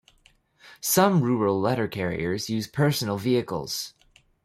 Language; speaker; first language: English; native; English